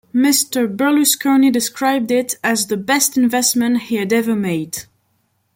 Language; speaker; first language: English; non-native, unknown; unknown